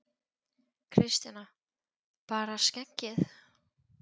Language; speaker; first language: Icelandic; non-native, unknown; Polish